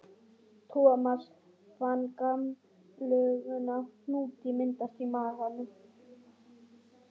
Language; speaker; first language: Icelandic; non-native, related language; Swedish